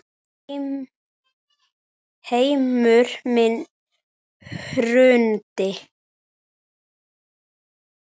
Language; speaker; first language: Icelandic; native; Icelandic